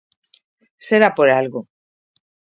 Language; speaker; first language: Galician; native; Galician